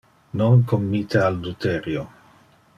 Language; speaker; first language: Interlingua; non-native, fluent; Dutch